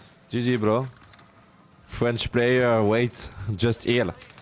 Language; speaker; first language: English; non-native, learner; French